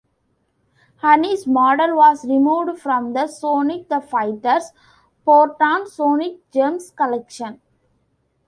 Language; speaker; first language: English; non-native, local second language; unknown